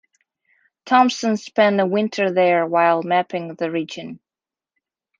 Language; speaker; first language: English; non-native, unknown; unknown